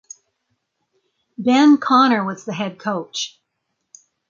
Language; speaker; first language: English; native; English